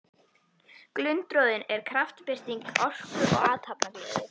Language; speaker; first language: Icelandic; native; Icelandic